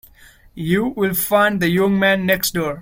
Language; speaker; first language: English; non-native, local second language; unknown